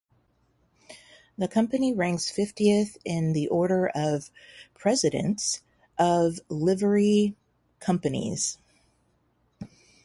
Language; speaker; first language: English; native; English